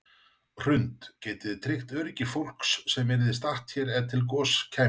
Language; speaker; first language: Icelandic; native; Icelandic